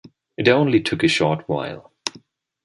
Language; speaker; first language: English; non-native, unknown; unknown